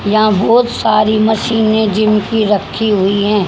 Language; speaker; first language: Hindi; native; Hindi